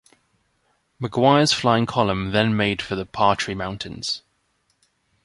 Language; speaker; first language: English; native; English